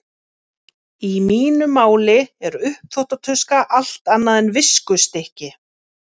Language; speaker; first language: Icelandic; native; Icelandic